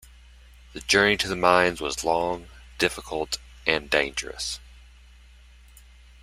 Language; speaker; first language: English; native; English